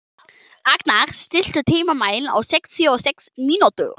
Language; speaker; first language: Icelandic; non-native, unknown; German